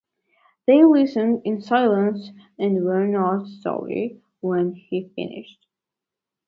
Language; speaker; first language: English; non-native, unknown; Georgian